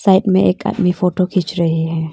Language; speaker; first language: Hindi; non-native, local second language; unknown